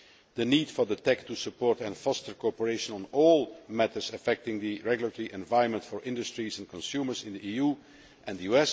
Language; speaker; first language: English; non-native, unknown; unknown